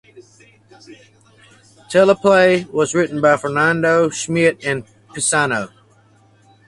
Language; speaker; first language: English; native; English